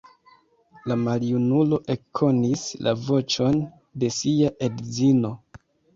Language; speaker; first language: Esperanto; non-native, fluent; Kinyarwanda